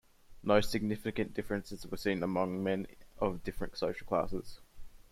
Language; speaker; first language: English; native; English